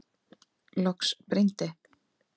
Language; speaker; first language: Icelandic; native; Icelandic